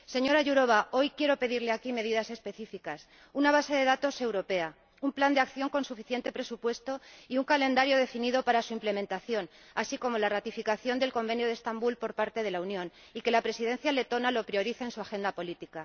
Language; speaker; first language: Spanish; native; Spanish